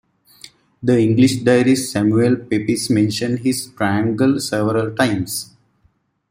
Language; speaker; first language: English; native; English